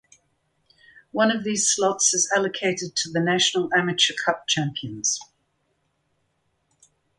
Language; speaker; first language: English; native; English